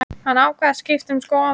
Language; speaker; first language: Icelandic; native; Icelandic